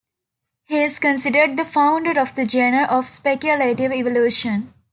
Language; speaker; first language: English; non-native, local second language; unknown